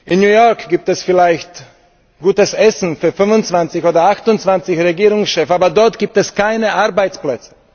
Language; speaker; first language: German; non-native, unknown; Slovak